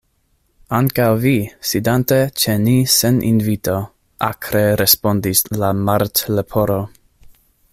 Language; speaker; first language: Esperanto; non-native, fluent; English